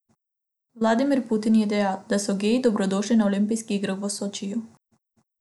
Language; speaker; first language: Slovenian; non-native, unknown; Macedonian